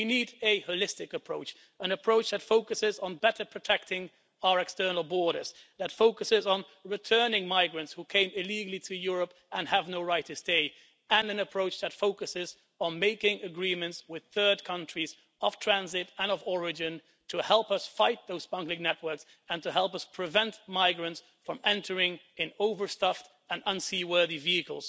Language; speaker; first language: English; non-native, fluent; Dutch